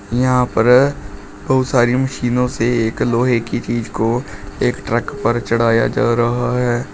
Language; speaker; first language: Hindi; native; Hindi